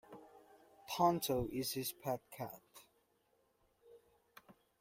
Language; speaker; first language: English; non-native, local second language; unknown